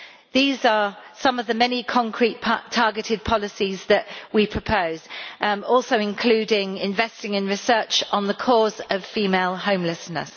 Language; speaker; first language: English; native; English